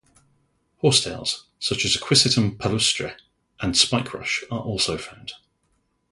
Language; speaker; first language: English; native; English